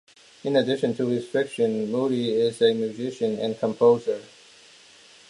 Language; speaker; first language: English; non-native, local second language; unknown